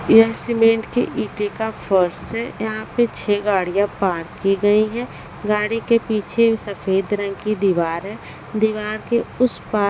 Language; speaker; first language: Hindi; native; Hindi